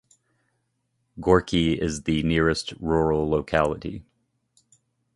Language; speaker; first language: English; native; English